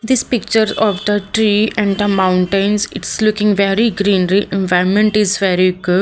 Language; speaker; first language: English; non-native, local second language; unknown